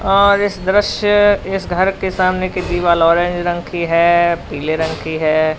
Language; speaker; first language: Hindi; native; Hindi